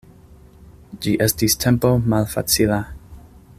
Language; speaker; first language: Esperanto; non-native, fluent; English